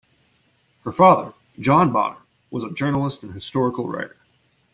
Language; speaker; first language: English; native; English